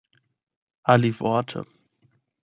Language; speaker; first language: Esperanto; non-native, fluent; German